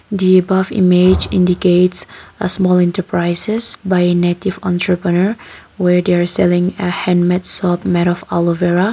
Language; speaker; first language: English; non-native, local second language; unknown